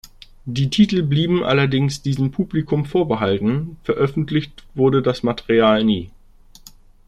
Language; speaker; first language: German; native; German